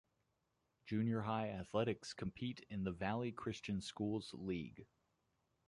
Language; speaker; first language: English; native; English